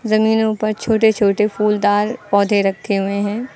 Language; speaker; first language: Hindi; native; Hindi